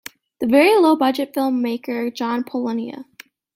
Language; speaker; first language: English; native; English